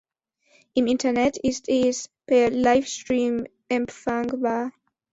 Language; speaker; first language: German; non-native, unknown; Spanish